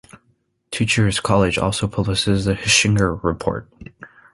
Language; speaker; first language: English; native; English